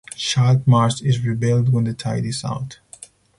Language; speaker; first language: English; non-native, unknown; Spanish